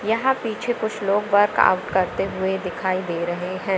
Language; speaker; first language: Hindi; native; Hindi